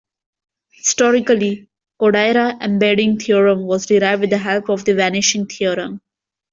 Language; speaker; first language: English; non-native, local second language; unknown